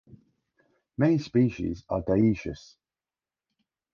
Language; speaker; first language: English; native; English